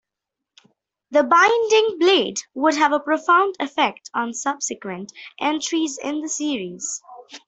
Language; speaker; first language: English; non-native, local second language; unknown